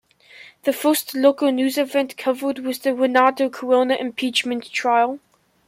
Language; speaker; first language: English; native; English